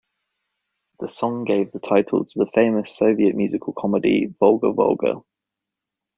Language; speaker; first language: English; native; English